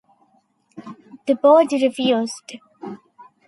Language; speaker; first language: English; non-native, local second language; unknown